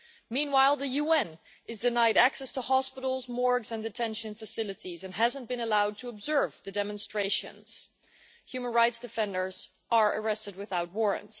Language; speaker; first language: English; non-native, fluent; Dutch